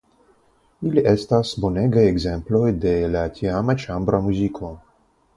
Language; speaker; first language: Esperanto; non-native, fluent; Russian